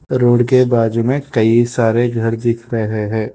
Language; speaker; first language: Hindi; non-native, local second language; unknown